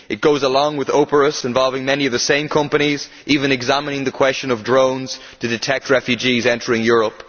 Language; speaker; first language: English; native; English